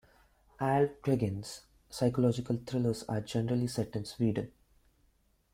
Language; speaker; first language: English; non-native, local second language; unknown